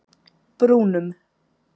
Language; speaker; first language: Icelandic; native; Icelandic